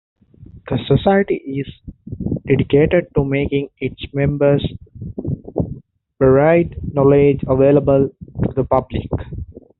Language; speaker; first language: English; native; English